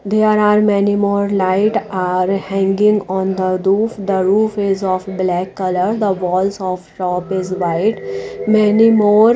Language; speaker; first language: English; non-native, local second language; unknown